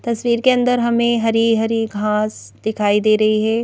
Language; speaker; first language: Hindi; native; Hindi